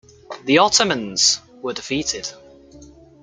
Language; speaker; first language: English; native; English